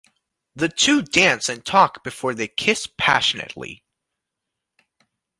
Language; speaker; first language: English; native; English